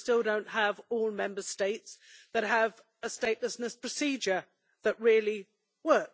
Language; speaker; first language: English; native; English